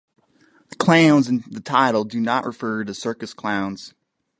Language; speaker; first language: English; native; English